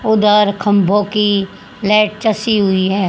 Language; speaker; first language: Hindi; native; Hindi